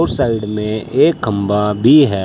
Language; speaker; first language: Hindi; native; Hindi